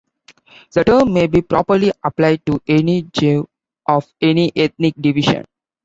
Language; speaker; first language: English; non-native, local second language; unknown